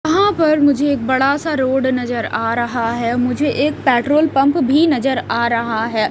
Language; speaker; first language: Hindi; native; Hindi